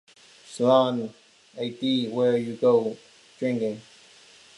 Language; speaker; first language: English; non-native, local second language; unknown